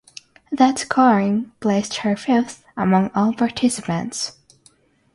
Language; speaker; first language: English; non-native, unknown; Russian